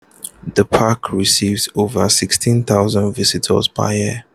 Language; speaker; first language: English; non-native, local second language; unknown